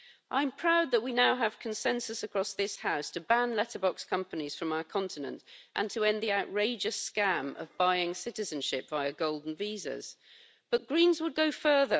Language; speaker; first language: English; native; English